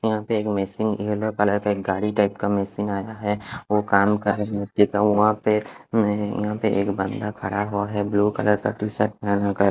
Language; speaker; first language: Hindi; non-native, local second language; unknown